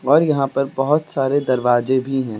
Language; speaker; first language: Hindi; native; Hindi